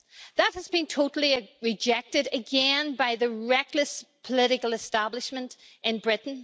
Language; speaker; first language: English; native; English